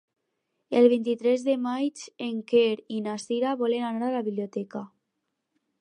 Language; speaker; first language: Catalan; non-native, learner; Spanish